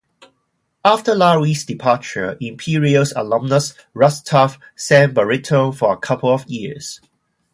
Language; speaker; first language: English; non-native, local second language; Cantonese